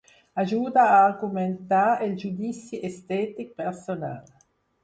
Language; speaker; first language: Catalan; non-native, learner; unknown